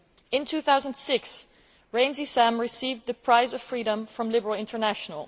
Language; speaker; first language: English; non-native, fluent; Dutch